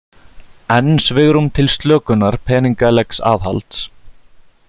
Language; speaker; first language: Icelandic; native; Icelandic